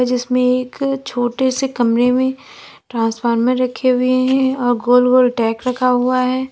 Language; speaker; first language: Hindi; native; Hindi